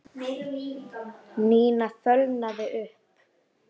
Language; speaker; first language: Icelandic; native; Icelandic